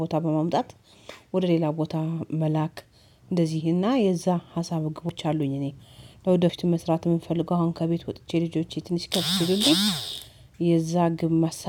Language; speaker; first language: Amharic; native; Amharic